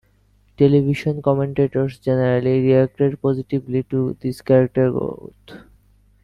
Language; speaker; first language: English; non-native, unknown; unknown